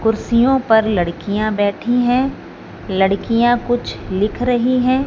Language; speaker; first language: Hindi; non-native, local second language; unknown